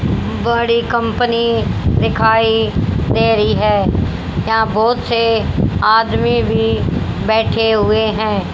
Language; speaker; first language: Hindi; native; Hindi